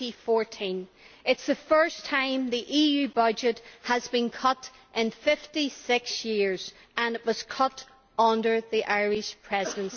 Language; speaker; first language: English; native; English